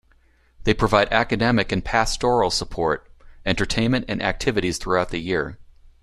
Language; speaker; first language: English; native; English